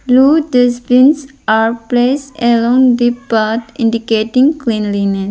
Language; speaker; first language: English; non-native, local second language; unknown